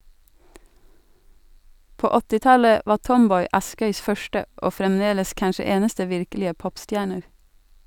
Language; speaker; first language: Norwegian; non-native, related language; Swedish